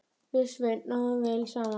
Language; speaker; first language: Icelandic; native; Icelandic